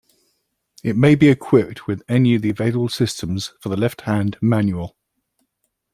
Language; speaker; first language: English; native; English